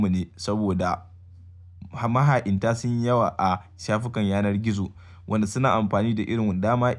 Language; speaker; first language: Hausa; native; Hausa